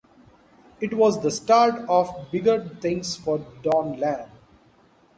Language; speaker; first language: English; non-native, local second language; Hindi